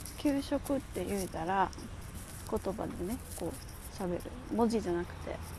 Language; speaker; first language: Japanese; non-native, fluent; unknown